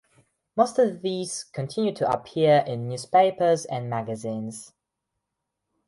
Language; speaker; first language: English; non-native, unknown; Belarusian